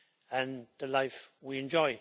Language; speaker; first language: English; native; English